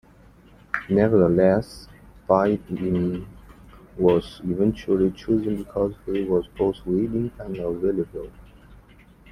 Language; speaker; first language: English; non-native, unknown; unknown